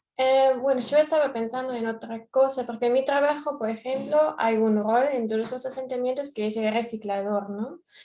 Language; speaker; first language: Spanish; non-native, fluent; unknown